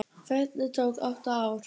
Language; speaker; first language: Icelandic; native; Icelandic